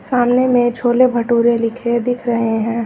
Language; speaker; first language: Hindi; native; Hindi